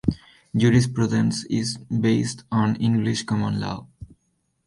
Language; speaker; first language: English; non-native, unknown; Spanish